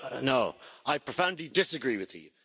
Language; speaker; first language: English; native; English